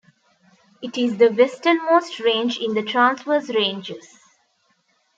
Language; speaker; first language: English; non-native, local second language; Tamil